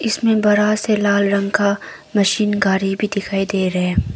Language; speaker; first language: Hindi; non-native, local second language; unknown